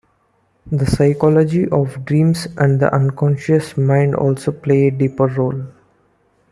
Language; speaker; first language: English; non-native, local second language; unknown